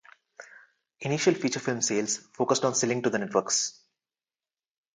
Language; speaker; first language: English; non-native, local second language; Telugu